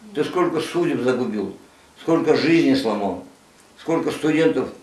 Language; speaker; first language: Russian; non-native, local second language; Kazakh